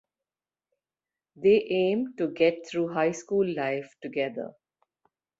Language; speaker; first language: English; non-native, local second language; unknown